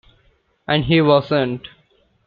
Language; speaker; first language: English; non-native, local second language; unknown